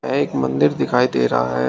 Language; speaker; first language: Hindi; native; Hindi